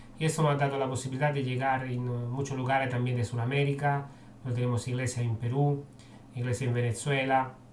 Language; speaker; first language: Spanish; non-native, fluent; Italian